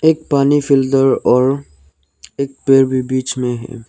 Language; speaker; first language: Hindi; non-native, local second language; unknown